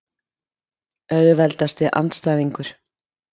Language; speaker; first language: Icelandic; native; Icelandic